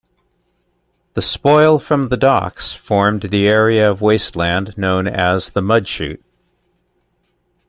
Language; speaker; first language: English; native; English